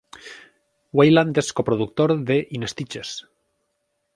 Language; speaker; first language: Catalan; native; Catalan